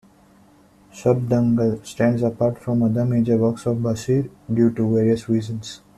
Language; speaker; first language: English; non-native, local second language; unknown